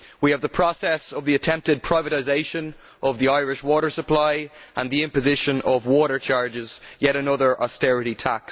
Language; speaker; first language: English; native; English